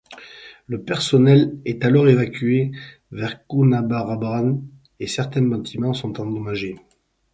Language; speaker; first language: French; native; French